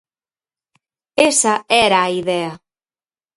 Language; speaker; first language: Galician; native; Galician